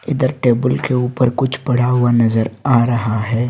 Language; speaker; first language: Hindi; non-native, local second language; Bangla